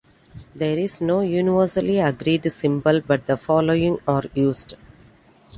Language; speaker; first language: English; non-native, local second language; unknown